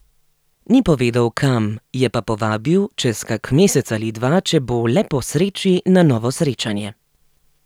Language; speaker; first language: Slovenian; native; Slovenian